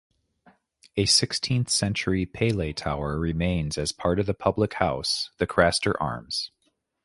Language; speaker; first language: English; native; English